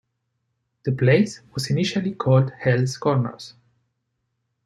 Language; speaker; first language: English; non-native, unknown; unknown